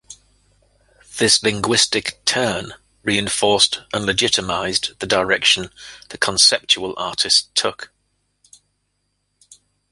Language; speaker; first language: English; native; English